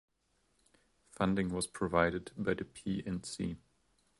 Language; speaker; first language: English; non-native, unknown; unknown